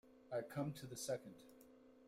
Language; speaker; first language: English; native; English